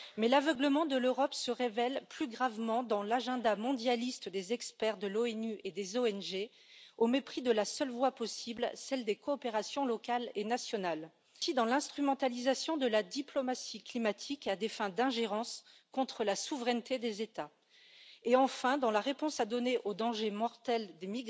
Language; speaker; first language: French; native; French